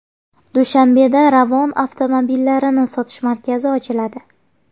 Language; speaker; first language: Uzbek; native; Uzbek